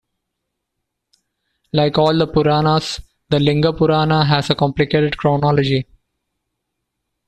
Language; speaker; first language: English; non-native, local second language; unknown